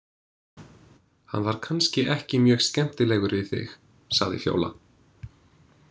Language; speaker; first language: Icelandic; non-native, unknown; English